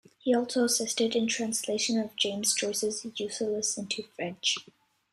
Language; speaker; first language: English; native; English